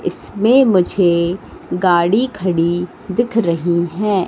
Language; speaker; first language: Hindi; native; Hindi